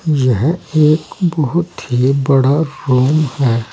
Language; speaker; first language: Hindi; native; Hindi